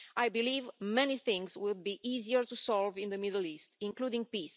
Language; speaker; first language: English; non-native, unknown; Romanian